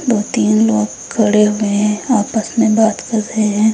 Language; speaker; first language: Hindi; native; Hindi